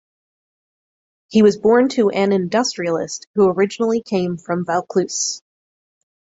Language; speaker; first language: English; native; English